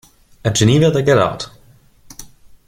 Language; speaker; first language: English; non-native, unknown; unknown